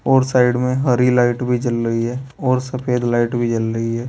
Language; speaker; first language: Hindi; native; Hindi